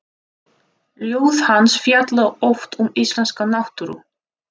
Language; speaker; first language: Icelandic; non-native, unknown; Russian